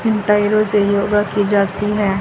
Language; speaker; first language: Hindi; native; Hindi